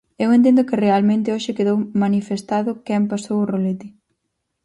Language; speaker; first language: Galician; native; Galician